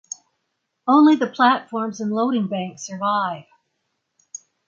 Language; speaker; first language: English; native; English